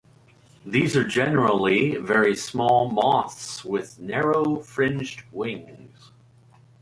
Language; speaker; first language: English; native; English